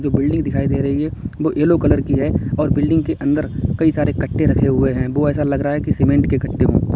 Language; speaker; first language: Hindi; native; Hindi